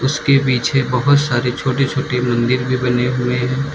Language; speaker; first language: Hindi; native; Hindi